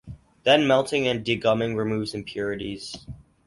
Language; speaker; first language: English; native; English